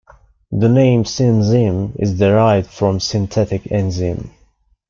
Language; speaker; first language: English; non-native, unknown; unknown